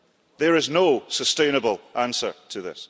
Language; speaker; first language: English; early bilingual, heritage; English